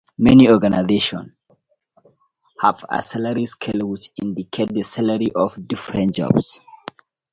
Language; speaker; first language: English; non-native, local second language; Hausa